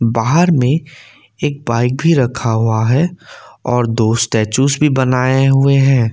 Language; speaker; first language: Hindi; non-native, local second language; Assamese